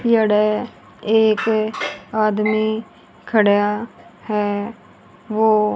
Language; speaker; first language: Hindi; native; Hindi